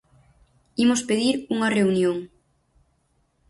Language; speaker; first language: Galician; native; Galician